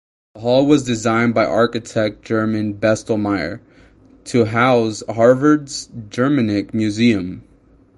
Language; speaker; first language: English; native; English